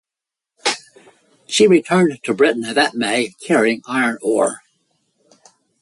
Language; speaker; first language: English; native; English